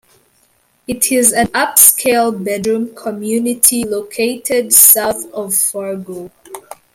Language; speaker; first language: English; non-native, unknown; French